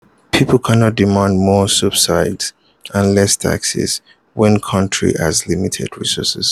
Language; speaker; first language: English; non-native, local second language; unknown